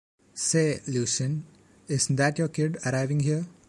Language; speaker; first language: English; non-native, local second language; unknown